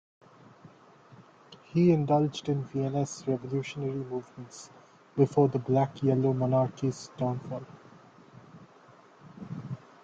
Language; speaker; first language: English; non-native, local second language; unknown